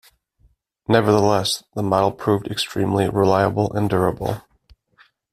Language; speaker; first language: English; native; English